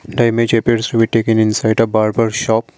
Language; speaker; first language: English; non-native, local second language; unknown